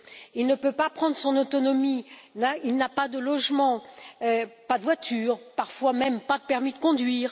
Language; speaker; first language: French; native; French